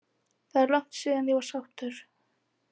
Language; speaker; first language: Icelandic; native; Icelandic